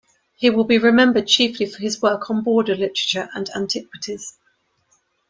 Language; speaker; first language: English; native; English